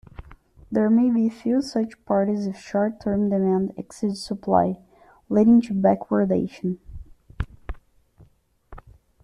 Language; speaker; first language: English; non-native, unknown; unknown